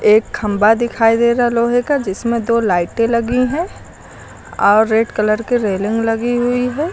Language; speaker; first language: Hindi; native; Hindi